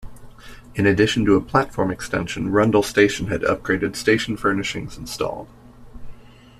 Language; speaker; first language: English; native; English